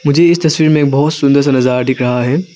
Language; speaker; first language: Hindi; non-native, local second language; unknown